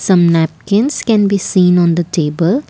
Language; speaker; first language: English; non-native, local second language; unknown